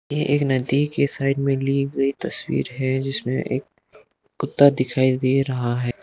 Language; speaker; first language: Hindi; non-native, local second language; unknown